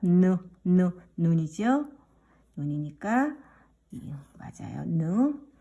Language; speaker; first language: Korean; native; Korean